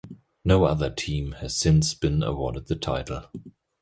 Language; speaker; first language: English; non-native, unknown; German